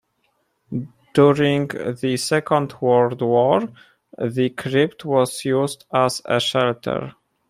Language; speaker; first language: English; non-native, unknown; Polish